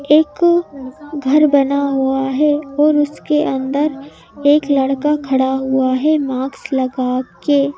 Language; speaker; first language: Hindi; native; Hindi